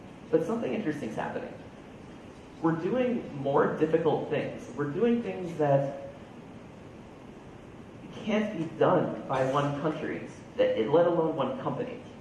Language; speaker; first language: English; native; English